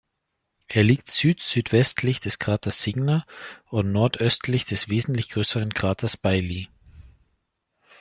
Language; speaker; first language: German; native; German